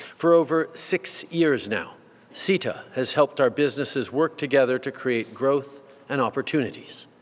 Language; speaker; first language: English; early bilingual, other home language; French